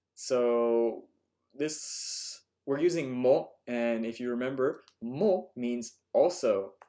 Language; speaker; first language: English; native; English